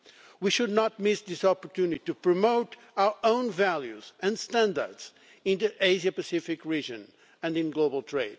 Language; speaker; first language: English; non-native, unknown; Portuguese